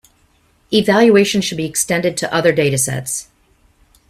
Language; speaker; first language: English; native; English